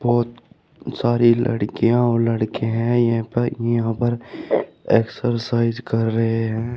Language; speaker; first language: Hindi; native; Hindi